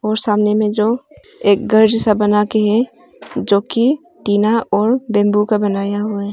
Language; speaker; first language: Hindi; non-native, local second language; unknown